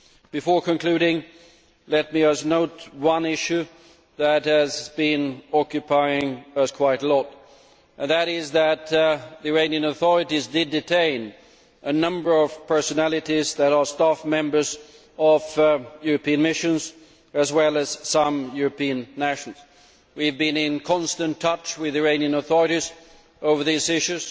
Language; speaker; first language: English; non-native, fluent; Swedish